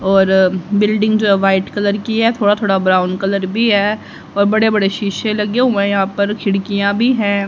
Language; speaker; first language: Hindi; native; Hindi